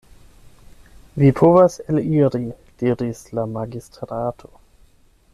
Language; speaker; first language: Esperanto; non-native, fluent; German